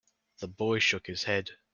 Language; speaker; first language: English; native; English